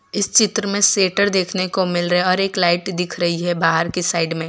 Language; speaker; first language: Hindi; non-native, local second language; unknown